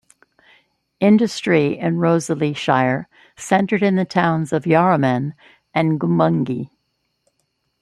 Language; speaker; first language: English; native; English